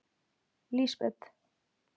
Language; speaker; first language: Icelandic; native; Icelandic